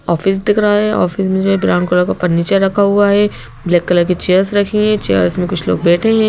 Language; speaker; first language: Hindi; native; Hindi